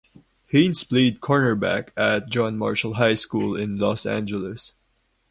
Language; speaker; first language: English; non-native, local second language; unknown